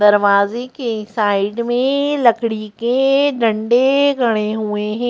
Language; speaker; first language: Hindi; native; Hindi